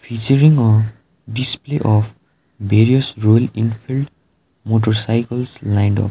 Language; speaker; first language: English; non-native, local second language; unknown